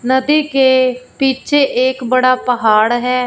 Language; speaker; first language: Hindi; non-native, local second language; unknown